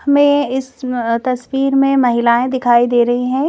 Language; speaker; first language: Hindi; native; Hindi